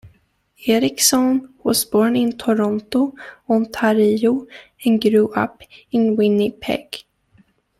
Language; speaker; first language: English; native; English